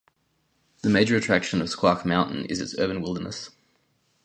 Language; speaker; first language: English; native; English